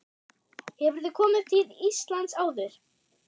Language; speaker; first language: Icelandic; non-native, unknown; German